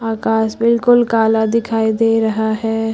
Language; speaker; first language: Hindi; native; Hindi